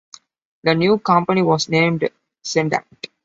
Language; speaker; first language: English; non-native, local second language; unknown